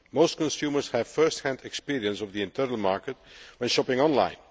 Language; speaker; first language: English; non-native, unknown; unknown